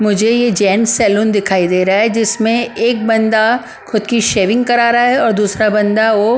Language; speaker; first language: Hindi; non-native, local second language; Punjabi